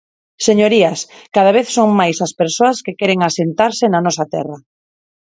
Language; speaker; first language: Galician; non-native, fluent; Spanish